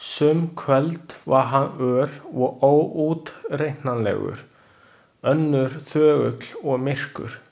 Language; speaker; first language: Icelandic; non-native, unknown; Chinese